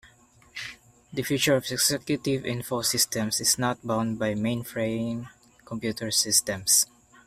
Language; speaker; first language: English; non-native, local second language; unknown